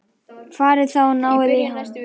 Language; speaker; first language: Icelandic; native; Icelandic